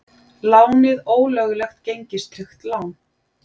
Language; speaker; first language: Icelandic; native; Icelandic